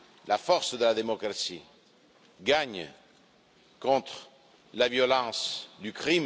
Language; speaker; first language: French; non-native, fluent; Italian